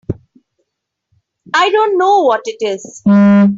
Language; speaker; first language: English; non-native, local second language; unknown